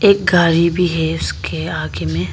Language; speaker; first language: Hindi; non-native, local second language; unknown